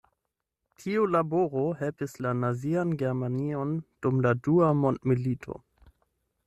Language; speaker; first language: Esperanto; non-native, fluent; German